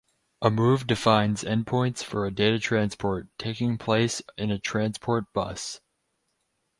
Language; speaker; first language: English; native; English